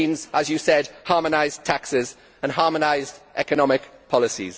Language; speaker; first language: English; native; English